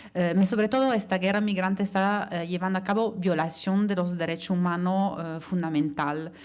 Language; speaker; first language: Spanish; non-native, related language; Italian